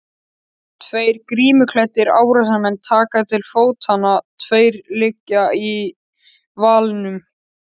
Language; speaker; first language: Icelandic; native; Icelandic